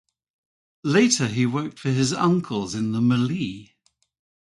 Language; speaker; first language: English; native; English